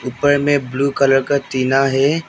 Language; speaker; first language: Hindi; non-native, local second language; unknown